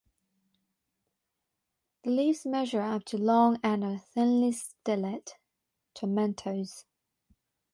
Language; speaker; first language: English; non-native, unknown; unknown